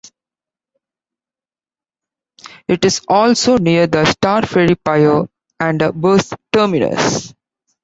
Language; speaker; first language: English; non-native, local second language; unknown